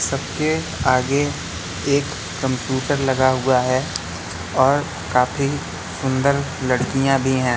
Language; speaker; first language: Hindi; native; Hindi